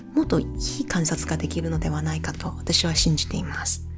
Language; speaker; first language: Japanese; non-native, fluent; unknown